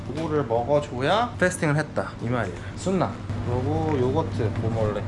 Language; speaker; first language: Korean; native; Korean